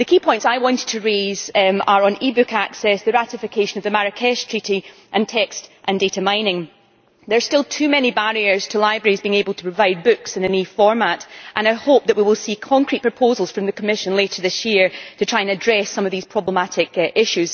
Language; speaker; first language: English; native; English